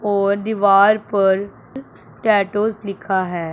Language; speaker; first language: Hindi; non-native, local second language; Punjabi